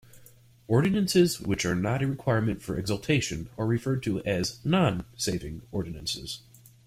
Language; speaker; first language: English; native; English